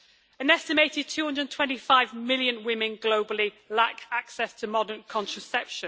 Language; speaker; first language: English; native; English